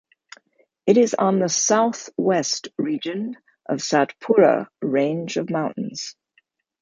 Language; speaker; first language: English; native; English